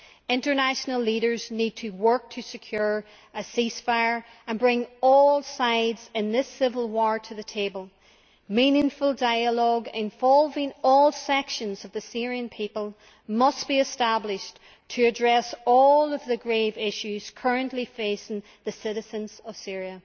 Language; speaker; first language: English; native; English